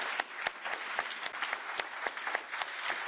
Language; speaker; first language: French; non-native, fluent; Italian